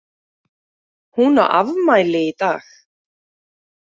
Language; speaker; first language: Icelandic; native; Icelandic